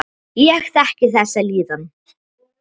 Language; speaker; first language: Icelandic; native; Icelandic